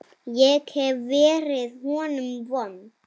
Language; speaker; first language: Icelandic; native; Icelandic